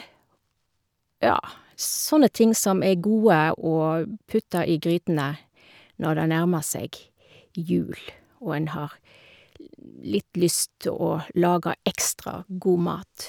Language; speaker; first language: Norwegian; native; Norwegian